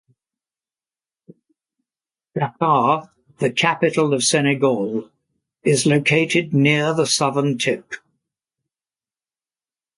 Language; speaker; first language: English; native; English